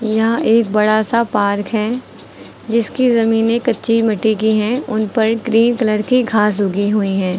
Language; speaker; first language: Hindi; native; Hindi